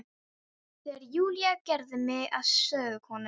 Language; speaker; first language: Icelandic; non-native, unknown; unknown